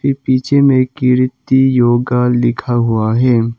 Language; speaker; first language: Hindi; early bilingual, other home language; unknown